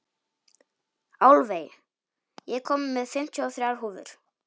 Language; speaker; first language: Icelandic; non-native, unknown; Polish